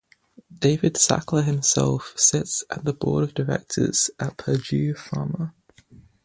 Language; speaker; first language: English; native; English